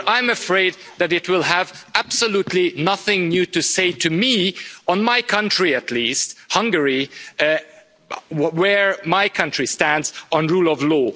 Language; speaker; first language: English; non-native, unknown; Hungarian